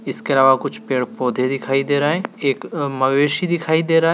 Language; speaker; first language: Hindi; native; Hindi